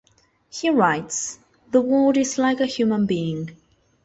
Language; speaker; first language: English; non-native, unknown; Spanish